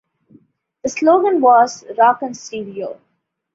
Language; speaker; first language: English; non-native, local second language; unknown